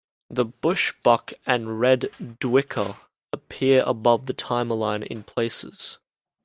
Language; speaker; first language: English; native; English